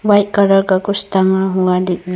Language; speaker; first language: Hindi; non-native, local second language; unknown